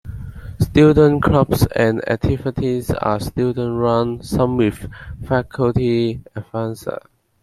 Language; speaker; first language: English; non-native, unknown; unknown